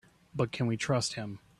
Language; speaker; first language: English; native; English